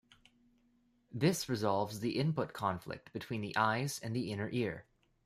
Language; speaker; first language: English; native; English